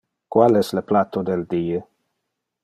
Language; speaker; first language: Interlingua; non-native, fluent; Dutch